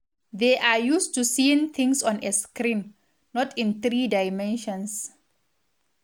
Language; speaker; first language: English; non-native, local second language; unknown